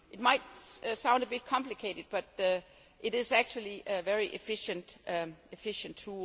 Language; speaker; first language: English; non-native, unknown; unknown